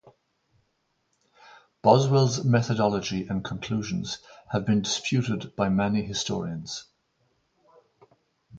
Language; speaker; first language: English; native; English